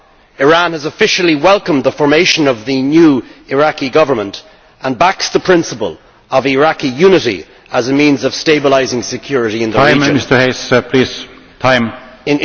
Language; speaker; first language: English; native; English